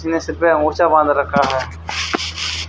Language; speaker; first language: Hindi; native; Hindi